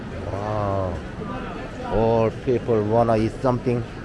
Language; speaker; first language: English; non-native, learner; Korean